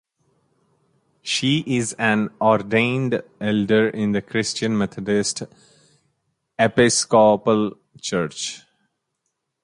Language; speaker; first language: English; non-native, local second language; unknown